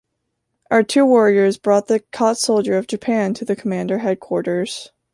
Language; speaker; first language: English; native; English